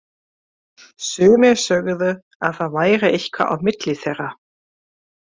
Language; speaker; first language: Icelandic; non-native, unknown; German